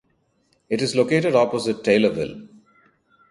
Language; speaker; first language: English; non-native, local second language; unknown